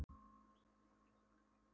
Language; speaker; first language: Icelandic; non-native, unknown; Polish